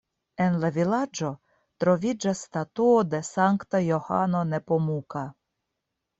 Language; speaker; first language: Esperanto; non-native, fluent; Russian